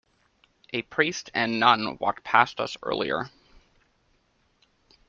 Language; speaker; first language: English; native; English